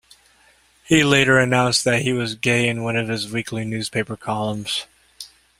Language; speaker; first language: English; native; English